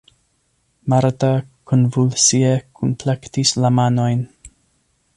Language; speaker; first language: Esperanto; non-native, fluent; English